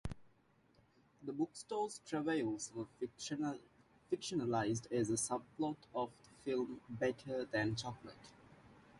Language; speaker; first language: English; non-native, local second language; Divehi